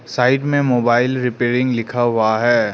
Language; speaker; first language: Hindi; non-native, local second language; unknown